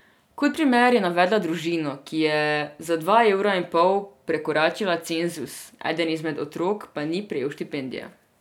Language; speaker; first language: Slovenian; non-native, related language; Serbian